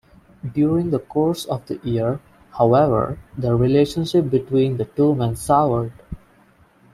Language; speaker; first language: English; non-native, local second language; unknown